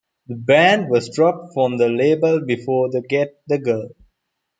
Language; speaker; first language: English; non-native, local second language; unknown